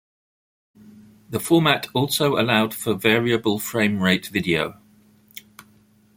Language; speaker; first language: English; native; English